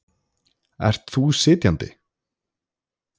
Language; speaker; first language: Icelandic; native; Icelandic